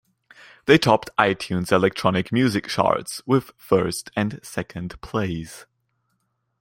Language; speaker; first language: English; non-native, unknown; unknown